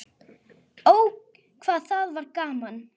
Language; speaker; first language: Icelandic; native; Icelandic